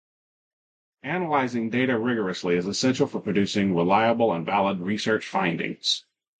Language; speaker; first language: English; native; English